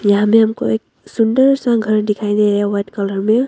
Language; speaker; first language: Hindi; early bilingual, other home language; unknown